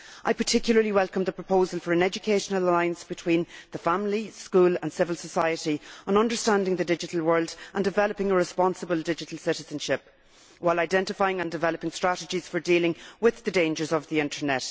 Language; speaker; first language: English; native; English